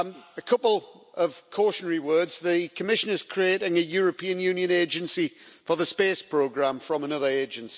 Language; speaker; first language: English; native; English